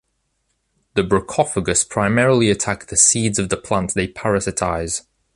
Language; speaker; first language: English; native; English